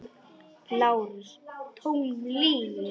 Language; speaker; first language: Icelandic; non-native, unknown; Polish